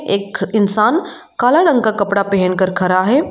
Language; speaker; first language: Hindi; non-native, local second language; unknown